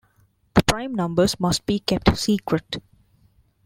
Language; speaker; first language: English; non-native, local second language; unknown